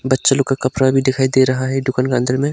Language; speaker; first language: Hindi; non-native, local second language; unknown